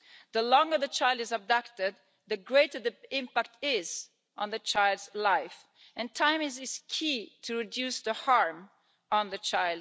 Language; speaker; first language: English; non-native, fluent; Italian